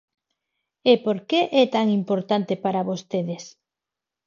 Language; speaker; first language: Galician; non-native, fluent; Spanish